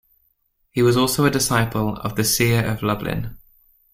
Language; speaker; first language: English; native; English